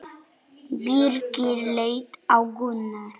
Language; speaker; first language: Icelandic; non-native, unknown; Polish